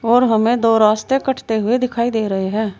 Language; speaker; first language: Hindi; native; Hindi